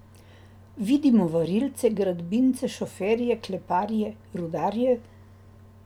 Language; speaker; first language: Slovenian; native; Slovenian